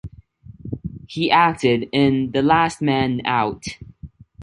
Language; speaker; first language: English; native; English